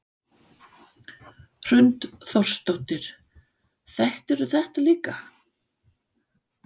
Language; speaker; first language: Icelandic; non-native, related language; Danish